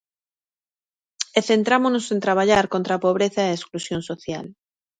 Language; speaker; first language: Galician; native; Galician